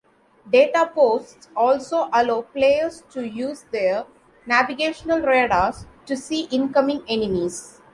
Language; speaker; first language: English; non-native, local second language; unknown